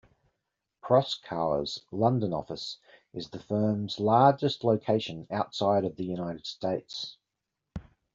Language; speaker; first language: English; native; English